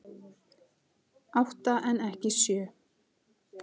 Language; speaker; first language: Icelandic; native; Icelandic